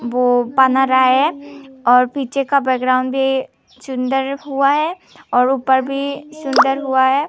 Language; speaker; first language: Hindi; non-native, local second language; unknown